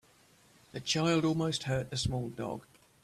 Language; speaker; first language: English; native; English